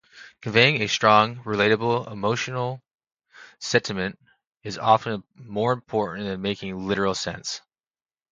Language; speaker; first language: English; native; English